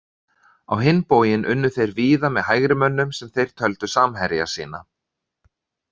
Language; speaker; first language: Icelandic; native; Icelandic